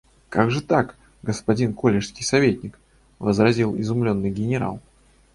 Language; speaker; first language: Russian; native; Russian